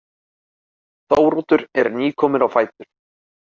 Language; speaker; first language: Icelandic; native; Icelandic